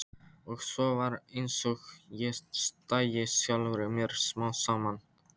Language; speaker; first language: Icelandic; non-native, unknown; Polish